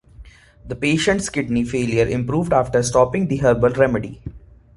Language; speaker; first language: English; non-native, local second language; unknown